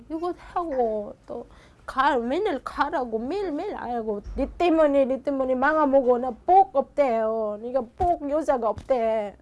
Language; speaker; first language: Korean; non-native, learner; Filipino